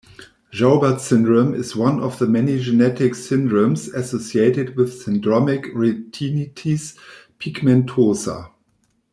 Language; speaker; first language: English; non-native, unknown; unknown